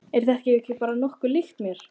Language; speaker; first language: Icelandic; native; Icelandic